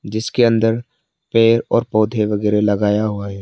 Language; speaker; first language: Hindi; non-native, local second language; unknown